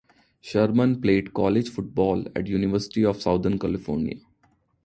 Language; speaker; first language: English; non-native, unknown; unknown